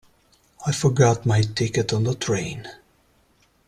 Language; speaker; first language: English; non-native, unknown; Italian